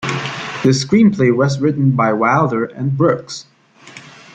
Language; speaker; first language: English; native; English